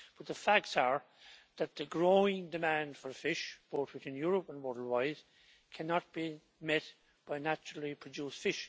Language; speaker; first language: English; native; English